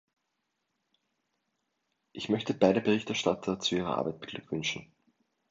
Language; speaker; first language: German; native; German